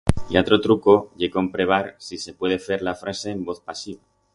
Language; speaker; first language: Aragonese; non-native, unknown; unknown